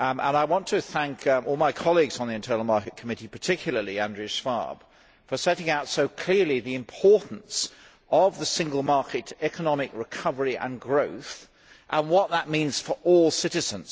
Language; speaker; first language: English; native; English